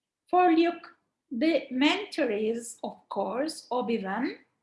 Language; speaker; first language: English; non-native, fluent; Turkish